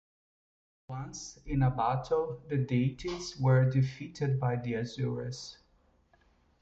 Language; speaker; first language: English; non-native, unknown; Portuguese